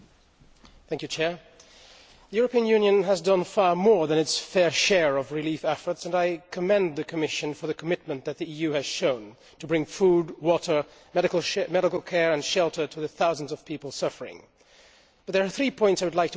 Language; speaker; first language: English; non-native, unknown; Dutch